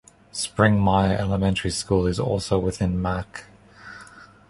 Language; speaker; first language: English; non-native, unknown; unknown